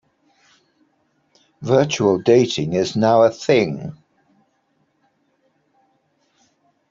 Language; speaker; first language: English; native; English